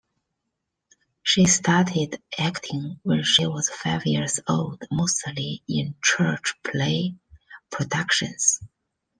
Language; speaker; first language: English; non-native, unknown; Chinese